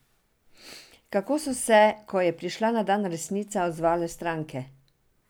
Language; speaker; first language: Slovenian; non-native, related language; Serbian